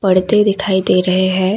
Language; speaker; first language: Hindi; non-native, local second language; Assamese